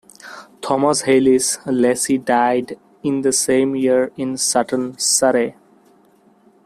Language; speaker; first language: English; non-native, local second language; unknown